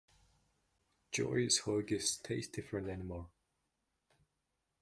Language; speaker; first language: English; non-native, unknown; Mongolian